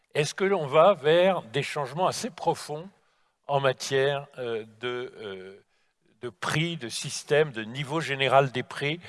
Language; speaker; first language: French; native; French